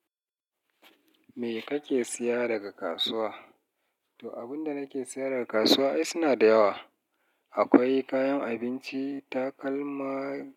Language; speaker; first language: Hausa; native; Hausa